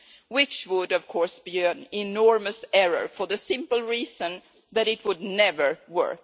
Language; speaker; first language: English; non-native, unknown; Swedish